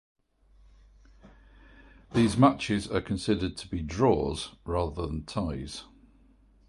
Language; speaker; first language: English; native; English